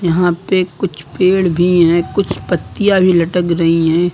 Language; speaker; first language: Hindi; native; Hindi